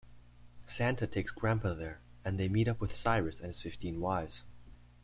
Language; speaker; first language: English; native; English